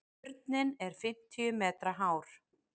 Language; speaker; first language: Icelandic; native; Icelandic